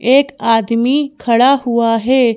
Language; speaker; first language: Hindi; native; Hindi